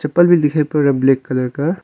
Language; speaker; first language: Hindi; non-native, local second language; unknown